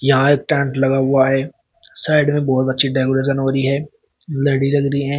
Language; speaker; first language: Hindi; native; Hindi